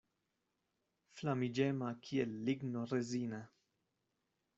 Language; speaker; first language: Esperanto; non-native, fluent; Spanish